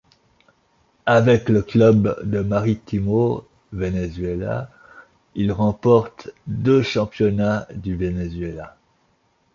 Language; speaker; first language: French; native; French